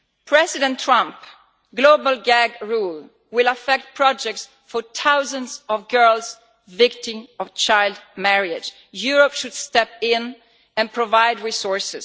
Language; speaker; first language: English; non-native, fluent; Italian